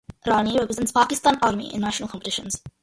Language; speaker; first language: English; early bilingual, other home language; Malayalam